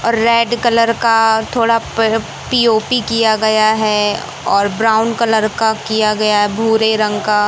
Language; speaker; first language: Hindi; native; Hindi